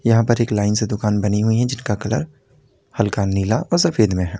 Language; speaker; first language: Hindi; native; Hindi